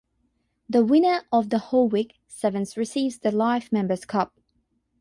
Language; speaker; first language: English; non-native, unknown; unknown